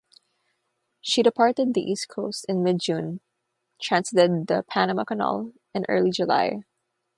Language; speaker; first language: English; non-native, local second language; Filipino